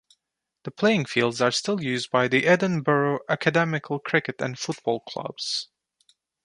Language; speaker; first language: English; non-native, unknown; Turkish